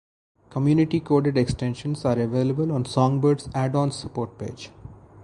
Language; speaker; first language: English; non-native, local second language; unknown